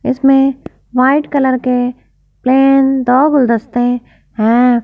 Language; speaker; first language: Hindi; non-native, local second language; Punjabi